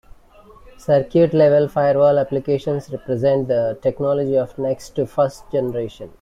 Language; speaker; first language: English; non-native, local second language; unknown